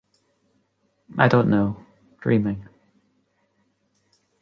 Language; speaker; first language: English; native; English